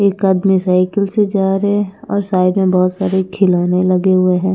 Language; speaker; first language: Hindi; non-native, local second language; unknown